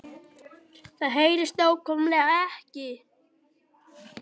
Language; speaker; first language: Icelandic; native; Icelandic